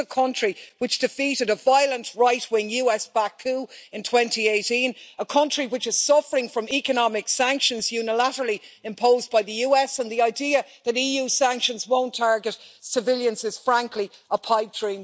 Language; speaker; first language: English; native; English